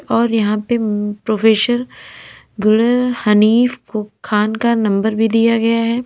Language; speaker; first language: Hindi; native; Hindi